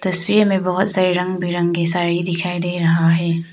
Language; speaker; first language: Hindi; non-native, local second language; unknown